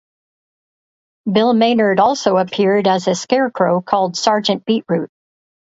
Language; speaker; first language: English; native; English